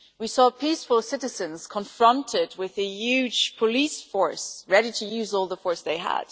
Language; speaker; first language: English; non-native, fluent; German